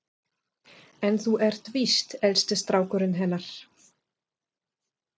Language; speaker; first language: Icelandic; non-native, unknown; German